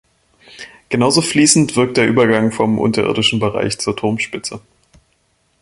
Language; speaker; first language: German; native; German